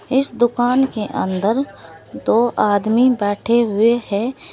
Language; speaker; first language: Hindi; native; Hindi